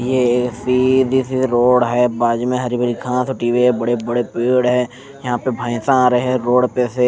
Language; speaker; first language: Hindi; non-native, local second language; Punjabi